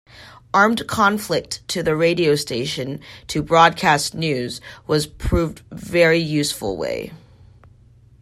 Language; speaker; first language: English; native; English